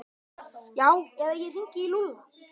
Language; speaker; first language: Icelandic; native; Icelandic